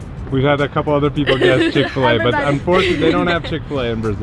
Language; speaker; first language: English; native; English